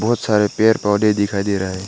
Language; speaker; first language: Hindi; non-native, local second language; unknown